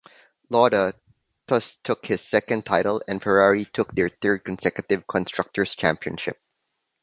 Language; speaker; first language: English; non-native, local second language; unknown